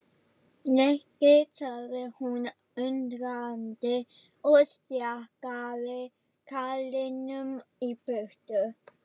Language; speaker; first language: Icelandic; non-native, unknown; German